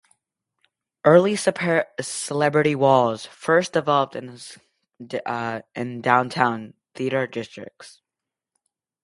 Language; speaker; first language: English; native; English